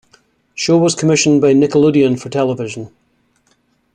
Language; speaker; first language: English; native; English